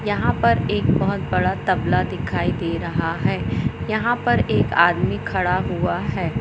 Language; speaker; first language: Hindi; native; Hindi